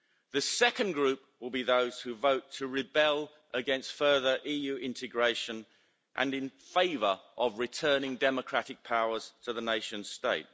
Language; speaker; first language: English; native; English